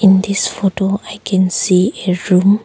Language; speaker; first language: English; non-native, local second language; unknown